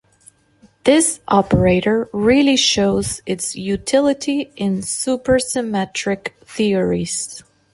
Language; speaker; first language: English; non-native, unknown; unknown